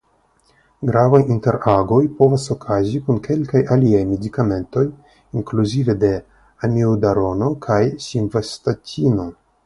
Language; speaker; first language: Esperanto; non-native, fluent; Russian